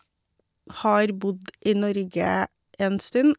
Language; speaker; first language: Norwegian; non-native, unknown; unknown